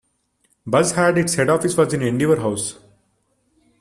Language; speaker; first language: English; non-native, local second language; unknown